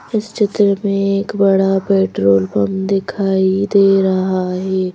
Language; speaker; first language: Hindi; native; Hindi